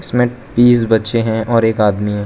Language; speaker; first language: Hindi; non-native, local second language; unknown